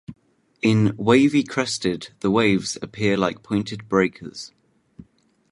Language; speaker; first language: English; native; English